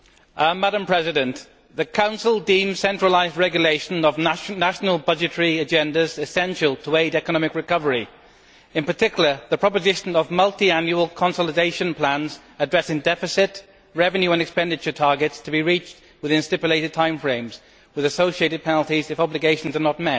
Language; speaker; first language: English; native; English